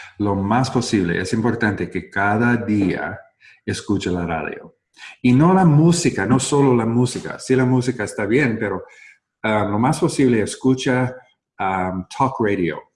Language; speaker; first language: Spanish; non-native, learner; English